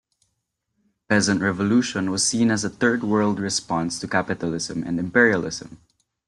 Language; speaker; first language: English; non-native, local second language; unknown